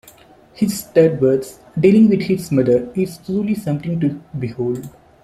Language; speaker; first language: English; non-native, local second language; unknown